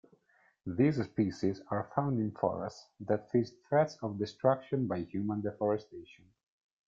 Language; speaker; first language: English; non-native, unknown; Italian